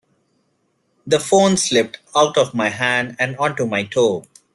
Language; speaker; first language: English; non-native, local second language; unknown